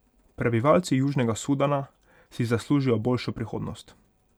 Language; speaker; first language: Slovenian; non-native, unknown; Hungarian